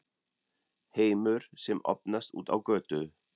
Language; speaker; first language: Icelandic; non-native, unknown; German